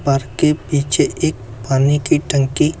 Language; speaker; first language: Hindi; native; Hindi